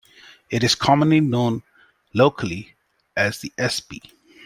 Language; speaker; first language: English; non-native, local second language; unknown